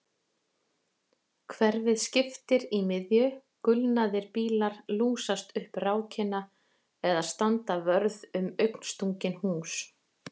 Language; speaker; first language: Icelandic; native; Icelandic